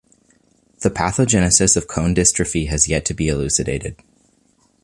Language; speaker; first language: English; native; English